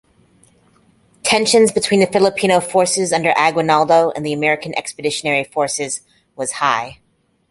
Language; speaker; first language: English; native; English